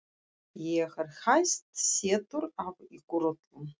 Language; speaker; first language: Icelandic; non-native, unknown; Russian